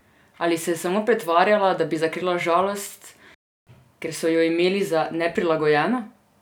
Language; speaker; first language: Slovenian; non-native, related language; Serbian